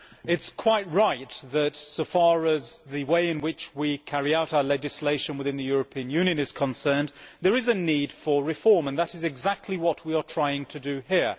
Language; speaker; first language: English; native; English